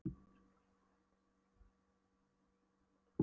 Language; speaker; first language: Icelandic; non-native, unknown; Polish